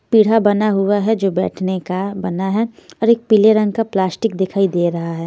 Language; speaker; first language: Hindi; native; Hindi